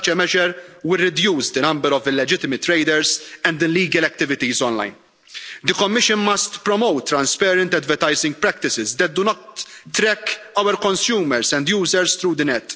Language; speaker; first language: English; non-native, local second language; Maltese